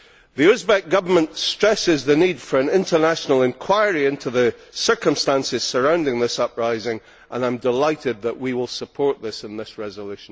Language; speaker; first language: English; native; English